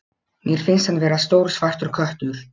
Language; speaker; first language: Icelandic; non-native, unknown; Polish